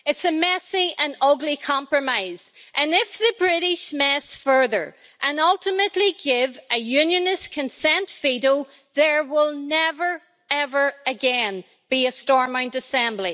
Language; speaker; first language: English; native; English